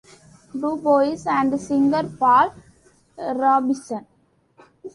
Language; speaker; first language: English; non-native, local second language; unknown